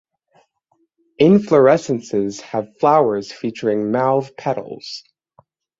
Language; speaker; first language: English; native; English